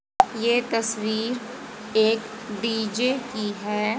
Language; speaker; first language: Hindi; native; Hindi